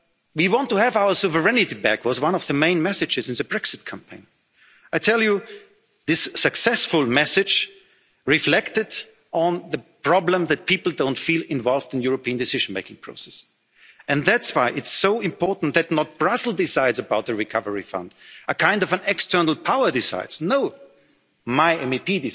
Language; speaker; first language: English; non-native, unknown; German